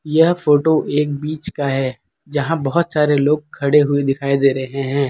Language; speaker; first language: Hindi; non-native, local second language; Gujarati